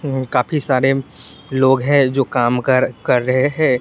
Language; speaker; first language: Hindi; non-native, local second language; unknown